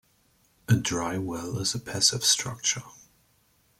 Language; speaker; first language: English; native; English